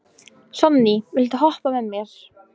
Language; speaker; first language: Icelandic; non-native, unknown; Polish